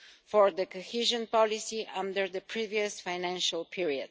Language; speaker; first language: English; non-native, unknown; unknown